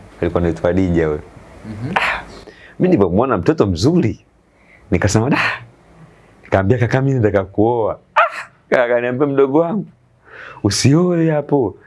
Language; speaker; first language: Swahili; native; Swahili